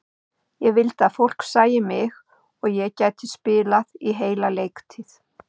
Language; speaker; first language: Icelandic; native; Icelandic